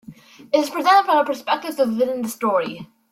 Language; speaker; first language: English; non-native, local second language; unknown